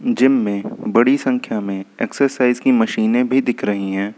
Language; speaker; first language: Hindi; native; Hindi